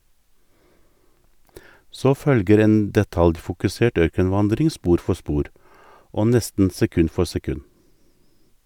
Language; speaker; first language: Norwegian; native; Norwegian